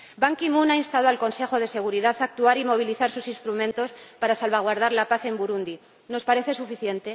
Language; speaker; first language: Spanish; native; Spanish